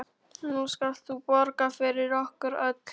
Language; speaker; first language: Icelandic; non-native, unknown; Polish